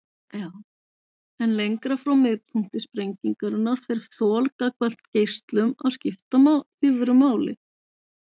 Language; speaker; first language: Icelandic; native; Icelandic